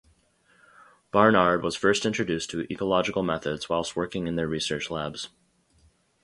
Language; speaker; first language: English; native; English